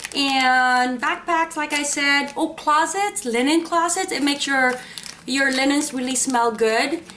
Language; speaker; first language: English; non-native, local second language; Filipino